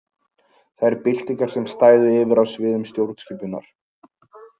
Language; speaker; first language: Icelandic; native; Icelandic